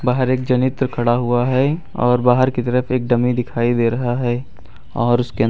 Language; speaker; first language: Hindi; native; Hindi